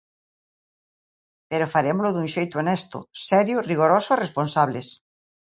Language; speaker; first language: Galician; native; Galician